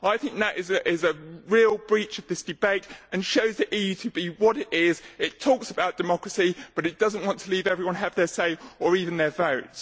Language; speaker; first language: English; native; English